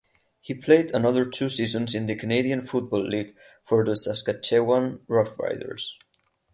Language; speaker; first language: English; non-native, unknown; Catalan